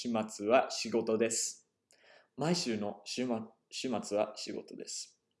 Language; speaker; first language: Japanese; non-native, fluent; English